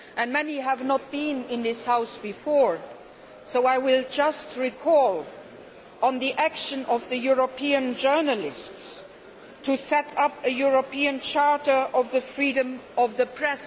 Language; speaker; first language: English; non-native, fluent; Luxembourgish